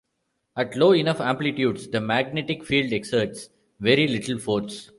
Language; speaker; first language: English; non-native, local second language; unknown